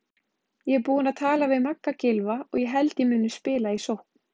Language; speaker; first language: Icelandic; native; Icelandic